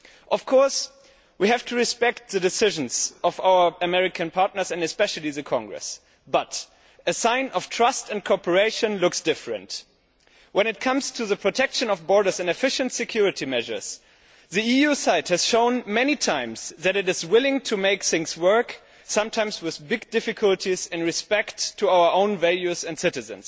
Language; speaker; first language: English; non-native, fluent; German